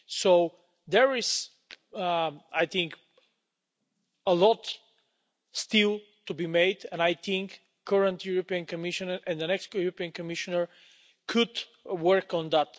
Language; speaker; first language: English; non-native, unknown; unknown